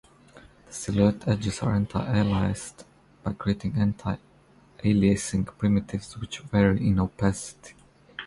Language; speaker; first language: English; non-native, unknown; Croatian